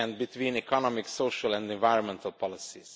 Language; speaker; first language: English; non-native, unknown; Romanian